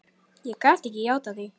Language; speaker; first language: Icelandic; native; Icelandic